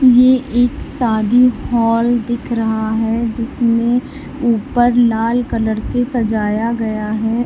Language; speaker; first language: Hindi; native; Hindi